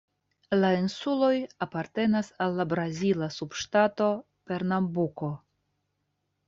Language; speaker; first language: Esperanto; non-native, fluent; Russian